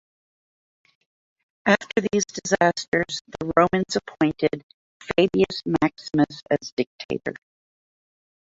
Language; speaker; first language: English; native; English